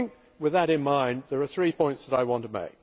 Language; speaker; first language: English; native; English